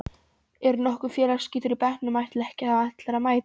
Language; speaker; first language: Icelandic; non-native, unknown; Polish